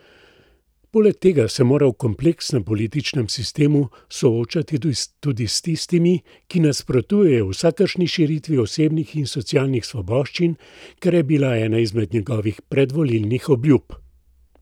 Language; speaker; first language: Slovenian; native; Slovenian